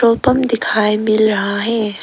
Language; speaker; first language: Hindi; non-native, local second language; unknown